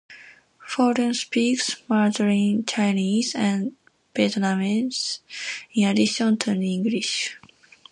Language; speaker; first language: English; non-native, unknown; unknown